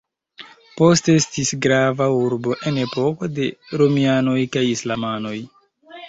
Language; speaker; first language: Esperanto; non-native, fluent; Chinese